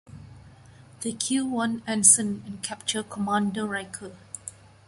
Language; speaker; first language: English; non-native, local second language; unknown